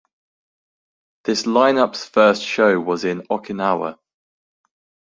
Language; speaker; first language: English; native; English